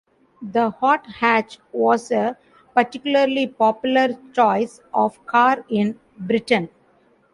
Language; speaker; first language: English; non-native, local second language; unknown